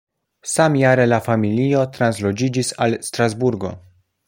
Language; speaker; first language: Esperanto; non-native, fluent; Polish